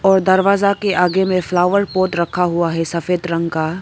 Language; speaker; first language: Hindi; non-native, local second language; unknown